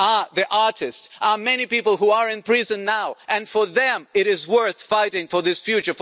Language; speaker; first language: English; non-native, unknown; German